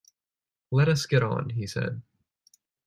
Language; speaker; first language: English; native; English